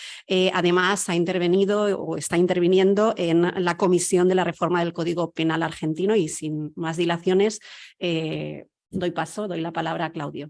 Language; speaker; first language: Spanish; native; Spanish